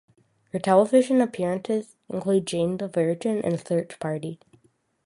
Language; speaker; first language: English; native; English